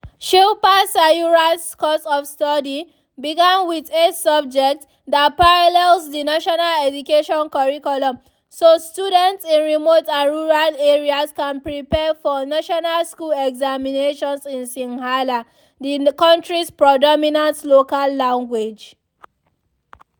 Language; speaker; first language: English; non-native, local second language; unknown